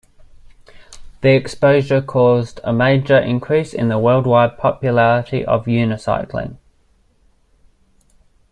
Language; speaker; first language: English; native; English